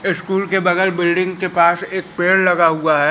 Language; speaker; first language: Hindi; native; Hindi